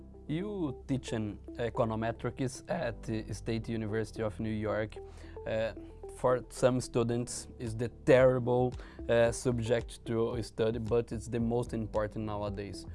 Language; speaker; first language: English; non-native, learner; Portuguese